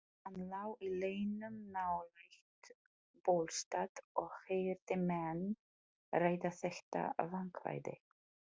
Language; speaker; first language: Icelandic; non-native, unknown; Polish